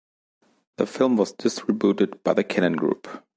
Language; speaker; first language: English; non-native, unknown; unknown